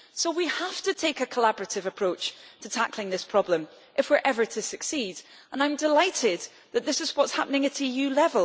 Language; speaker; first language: English; native; English